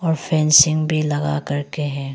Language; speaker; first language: Hindi; early bilingual, other home language; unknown